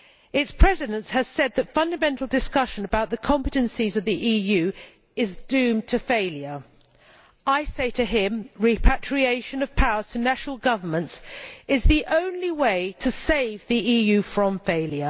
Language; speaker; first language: English; native; English